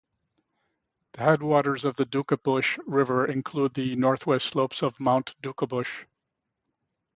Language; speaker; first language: English; native; English